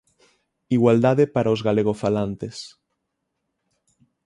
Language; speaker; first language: Galician; native; Galician